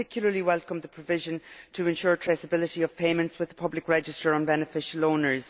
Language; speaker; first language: English; native; English